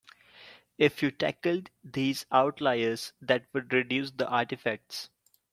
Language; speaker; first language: English; non-native, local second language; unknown